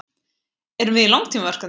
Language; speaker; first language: Icelandic; native; Icelandic